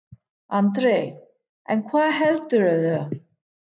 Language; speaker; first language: Icelandic; non-native, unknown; English